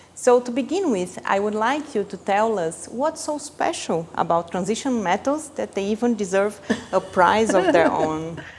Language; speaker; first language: English; non-native, fluent; Portuguese